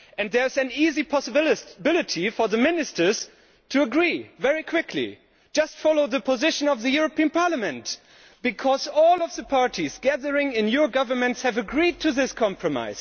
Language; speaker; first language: English; non-native, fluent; German